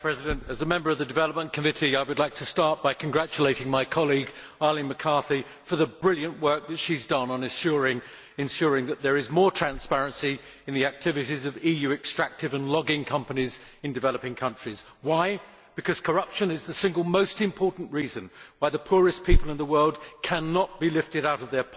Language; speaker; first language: English; native; English